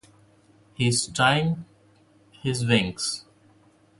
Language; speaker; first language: English; non-native, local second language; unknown